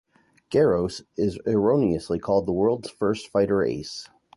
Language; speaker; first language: English; native; English